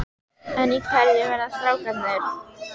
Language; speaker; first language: Icelandic; native; Icelandic